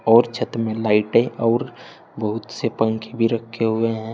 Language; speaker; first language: Hindi; native; Hindi